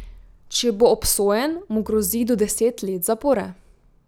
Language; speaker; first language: Slovenian; native; Slovenian